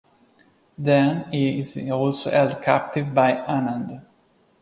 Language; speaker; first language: English; non-native, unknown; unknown